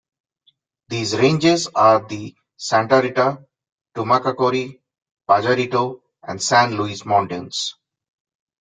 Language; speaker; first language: English; non-native, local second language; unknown